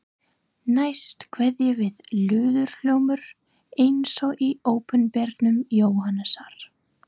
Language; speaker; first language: Icelandic; non-native, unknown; English